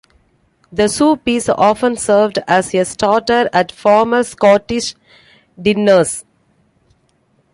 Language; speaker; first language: English; non-native, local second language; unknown